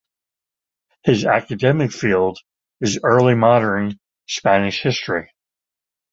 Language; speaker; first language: English; native; English